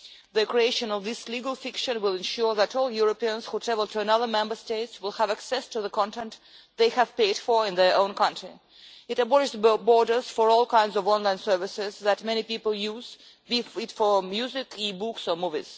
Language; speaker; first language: English; non-native, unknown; Russian